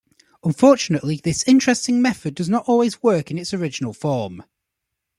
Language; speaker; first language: English; native; English